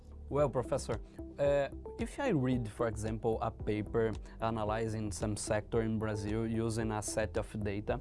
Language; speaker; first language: English; non-native, learner; Portuguese